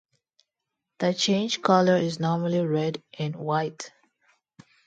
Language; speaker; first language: English; non-native, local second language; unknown